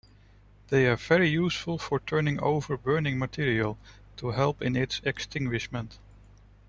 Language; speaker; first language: English; non-native, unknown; Dutch